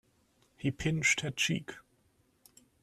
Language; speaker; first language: English; non-native, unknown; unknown